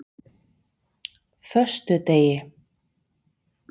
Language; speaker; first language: Icelandic; native; Icelandic